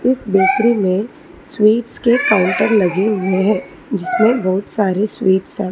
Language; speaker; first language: Hindi; non-native, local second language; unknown